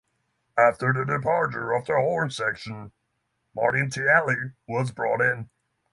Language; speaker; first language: English; non-native, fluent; Norwegian